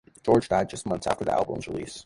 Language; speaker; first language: English; native; English